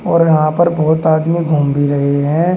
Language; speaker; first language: Hindi; native; Hindi